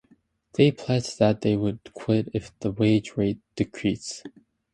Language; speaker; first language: English; native; English